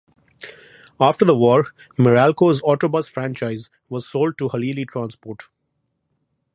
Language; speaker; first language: English; non-native, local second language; Bangla